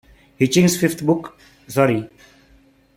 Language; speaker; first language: English; non-native, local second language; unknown